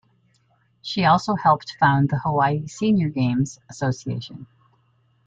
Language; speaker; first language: English; native; English